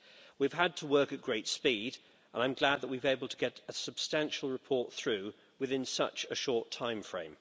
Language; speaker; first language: English; native; English